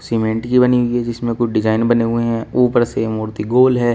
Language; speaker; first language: Hindi; native; Hindi